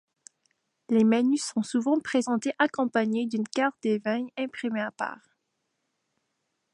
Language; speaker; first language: French; native; French